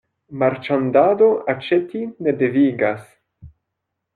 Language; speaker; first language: Esperanto; non-native, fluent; French